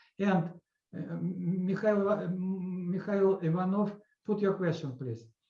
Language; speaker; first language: English; non-native, learner; Russian